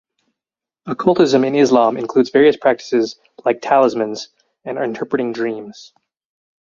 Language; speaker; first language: English; native; English